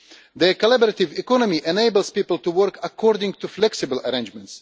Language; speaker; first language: English; non-native, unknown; Russian